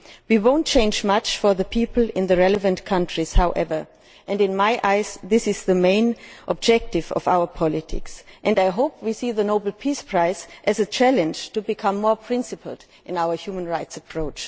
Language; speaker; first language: English; non-native, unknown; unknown